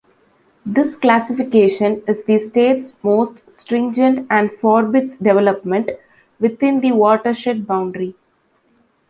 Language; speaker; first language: English; non-native, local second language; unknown